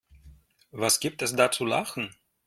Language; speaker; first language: German; non-native, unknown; Russian